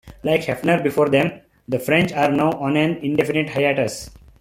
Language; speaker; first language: English; non-native, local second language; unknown